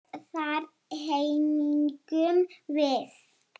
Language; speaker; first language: Icelandic; non-native, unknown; Lithuanian